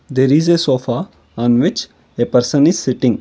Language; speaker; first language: English; non-native, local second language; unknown